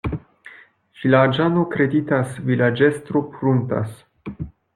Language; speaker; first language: Esperanto; non-native, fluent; French